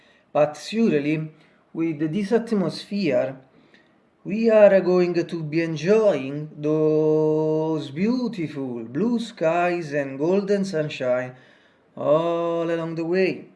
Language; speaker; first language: English; non-native, fluent; Italian